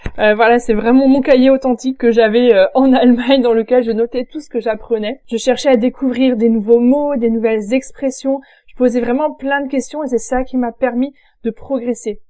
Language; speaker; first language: French; native; French